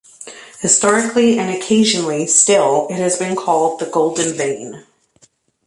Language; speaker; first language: English; native; English